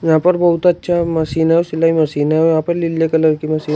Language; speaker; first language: Hindi; native; Hindi